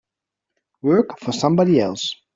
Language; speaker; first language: English; native; English